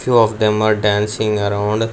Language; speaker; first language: English; non-native, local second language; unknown